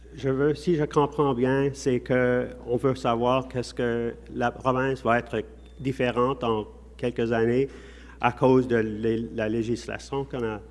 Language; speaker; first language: French; non-native, fluent; English